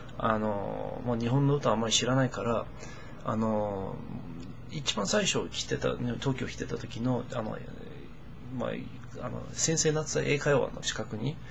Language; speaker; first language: Japanese; non-native, fluent; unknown